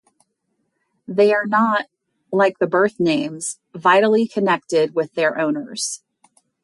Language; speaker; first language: English; native; English